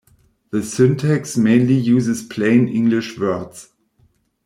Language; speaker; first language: English; non-native, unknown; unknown